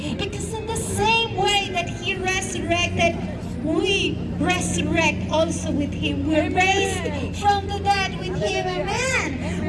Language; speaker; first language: English; non-native, fluent; Spanish